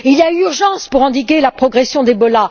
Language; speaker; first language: French; native; French